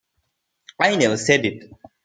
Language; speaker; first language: English; non-native, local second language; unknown